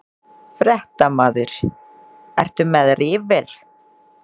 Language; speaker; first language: Icelandic; non-native, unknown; Indonesian